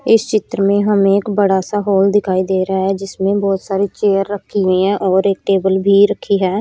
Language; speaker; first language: Hindi; native; Hindi